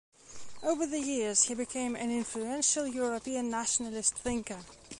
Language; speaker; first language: English; non-native, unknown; Belarusian